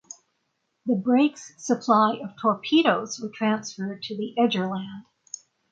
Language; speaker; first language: English; native; English